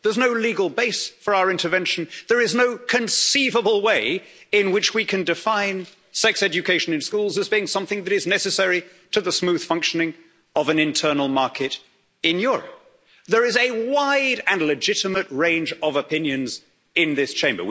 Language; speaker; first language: English; native; English